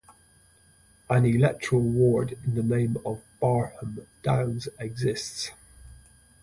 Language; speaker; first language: English; native; English